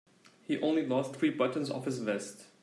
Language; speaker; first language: English; non-native, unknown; Turkish